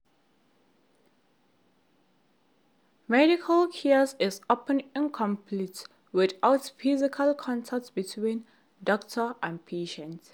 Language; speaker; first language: English; non-native, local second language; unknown